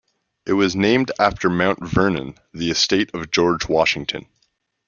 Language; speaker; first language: English; native; English